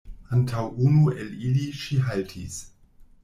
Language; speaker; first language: Esperanto; non-native, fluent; German